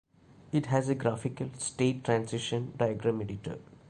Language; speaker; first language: English; non-native, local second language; Malayalam